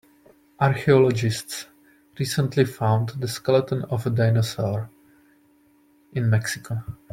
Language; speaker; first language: English; non-native, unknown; Czech